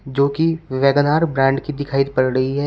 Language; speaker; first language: Hindi; native; Hindi